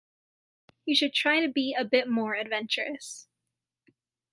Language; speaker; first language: English; native; English